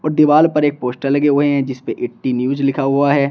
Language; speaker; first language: Hindi; native; Hindi